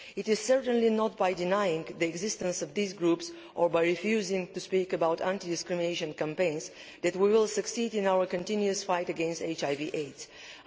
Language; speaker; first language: English; non-native, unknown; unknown